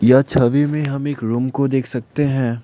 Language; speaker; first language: Hindi; non-native, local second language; Assamese